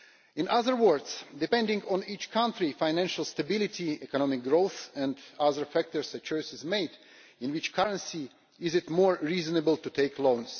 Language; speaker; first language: English; non-native, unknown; Russian